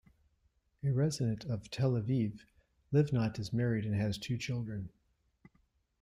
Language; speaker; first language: English; native; English